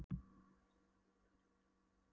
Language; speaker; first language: Icelandic; non-native, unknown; Polish